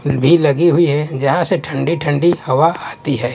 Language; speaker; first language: Hindi; non-native, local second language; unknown